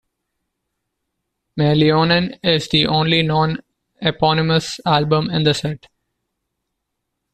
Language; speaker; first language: English; non-native, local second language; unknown